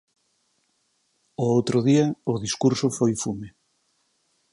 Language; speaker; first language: Galician; native; Galician